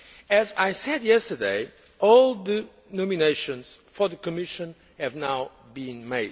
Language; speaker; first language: English; non-native, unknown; Portuguese